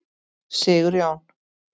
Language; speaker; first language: Icelandic; native; Icelandic